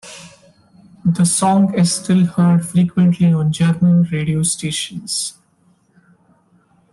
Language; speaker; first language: English; non-native, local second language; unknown